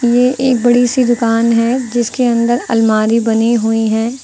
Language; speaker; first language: Hindi; native; Hindi